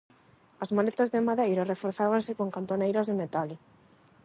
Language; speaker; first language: Galician; non-native, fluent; Spanish